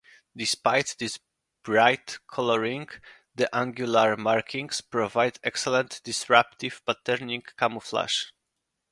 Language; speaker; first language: English; non-native, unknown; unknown